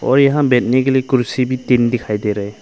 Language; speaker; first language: Hindi; non-native, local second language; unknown